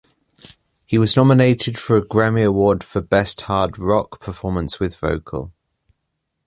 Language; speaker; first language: English; native; English